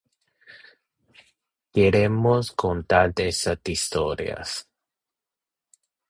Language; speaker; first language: Spanish; non-native, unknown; Chinese